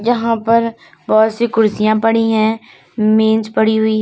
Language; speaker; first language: Hindi; native; Hindi